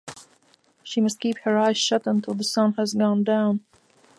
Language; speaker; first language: English; non-native, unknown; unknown